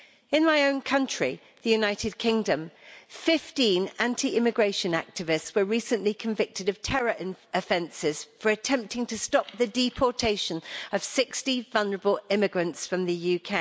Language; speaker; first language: English; native; English